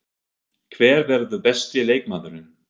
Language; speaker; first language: Icelandic; non-native, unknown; German